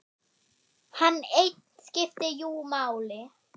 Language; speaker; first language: Icelandic; non-native, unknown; German